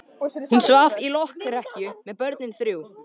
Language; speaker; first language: Icelandic; native; Icelandic